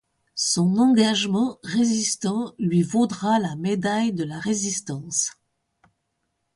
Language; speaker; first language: French; native; French